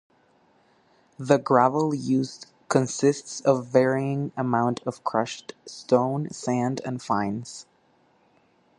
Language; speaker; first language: English; native; English